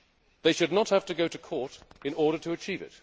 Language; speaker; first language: English; native; English